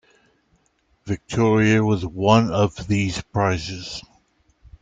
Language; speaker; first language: English; native; English